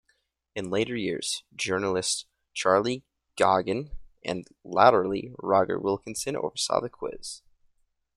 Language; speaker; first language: English; native; English